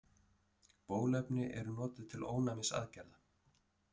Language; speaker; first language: Icelandic; native; Icelandic